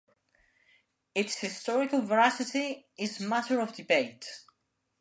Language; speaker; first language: English; non-native, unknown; Spanish